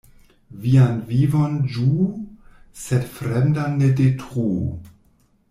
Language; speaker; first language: Esperanto; non-native, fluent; German